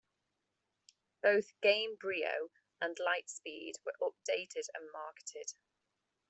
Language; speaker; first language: English; native; English